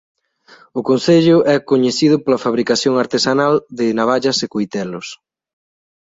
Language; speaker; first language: Galician; native; Galician